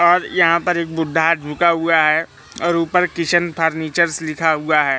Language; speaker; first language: Hindi; native; Hindi